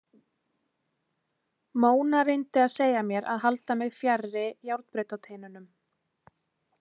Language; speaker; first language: Icelandic; native; Icelandic